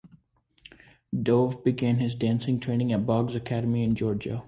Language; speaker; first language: English; native; English